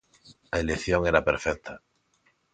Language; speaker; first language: Galician; non-native, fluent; Spanish